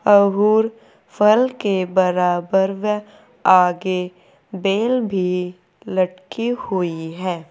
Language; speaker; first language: Hindi; native; Hindi